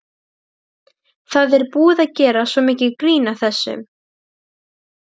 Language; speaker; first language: Icelandic; non-native, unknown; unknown